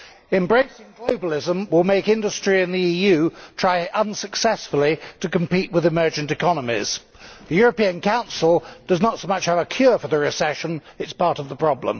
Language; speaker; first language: English; native; English